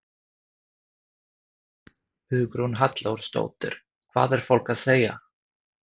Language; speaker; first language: Icelandic; non-native, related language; Swedish